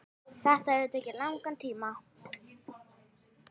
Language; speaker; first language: Icelandic; native; Icelandic